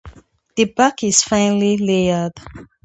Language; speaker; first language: English; native; English